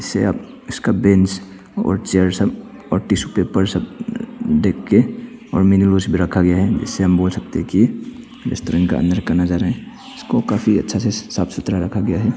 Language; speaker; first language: Hindi; non-native, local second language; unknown